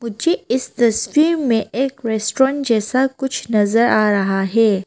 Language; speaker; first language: Hindi; non-native, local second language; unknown